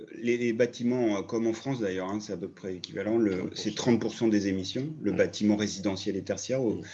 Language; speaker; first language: French; native; French